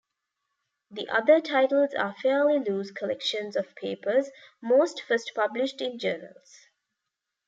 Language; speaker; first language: English; non-native, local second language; Tamil